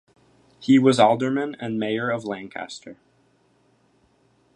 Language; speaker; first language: English; native; English